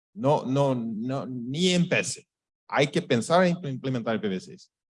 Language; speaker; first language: Spanish; non-native, related language; Portuguese